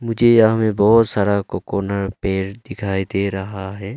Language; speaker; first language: Hindi; early bilingual, other home language; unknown